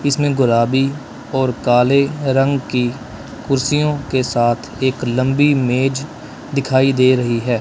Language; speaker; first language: Hindi; non-native, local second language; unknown